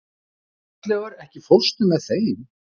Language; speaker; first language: Icelandic; native; Icelandic